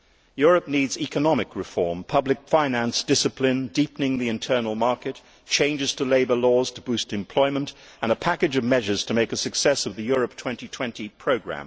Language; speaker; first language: English; native; English